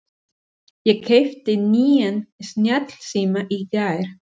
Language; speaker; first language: Icelandic; non-native, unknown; Spanish